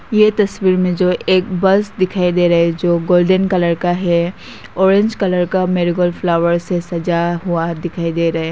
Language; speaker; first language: Hindi; non-native, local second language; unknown